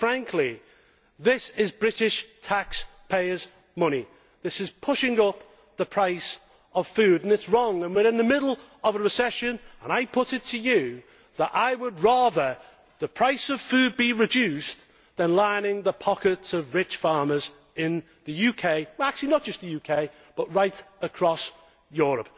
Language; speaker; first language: English; native; English